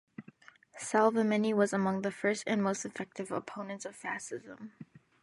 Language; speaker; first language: English; native; English